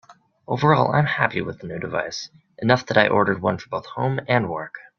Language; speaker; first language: English; native; English